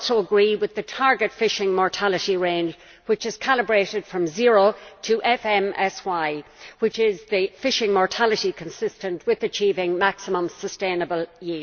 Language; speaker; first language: English; native; English